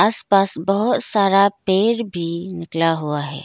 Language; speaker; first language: Hindi; non-native, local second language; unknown